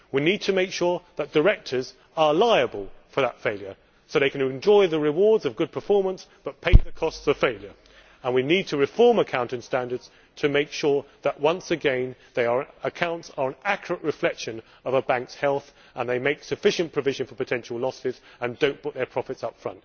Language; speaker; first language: English; native; English